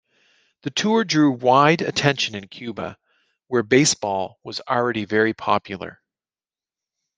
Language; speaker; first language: English; native; English